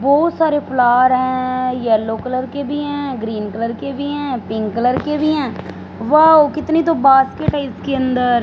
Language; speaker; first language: Hindi; non-native, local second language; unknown